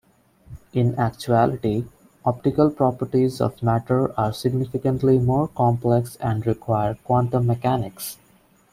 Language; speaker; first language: English; non-native, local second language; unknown